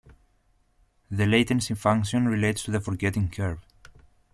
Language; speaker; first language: English; non-native, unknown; Greek